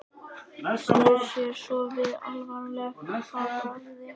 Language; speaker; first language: Icelandic; native; Icelandic